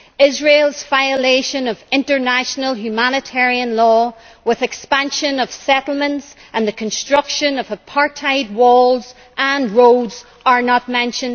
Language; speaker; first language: English; native; English